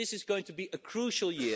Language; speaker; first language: English; non-native, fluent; Dutch